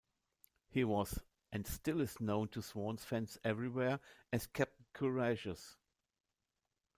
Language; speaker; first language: English; non-native, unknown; German